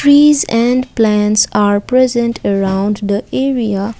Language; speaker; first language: English; non-native, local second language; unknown